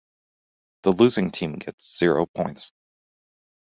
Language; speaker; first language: English; native; English